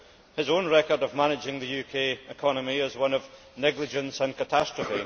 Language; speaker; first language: English; native; English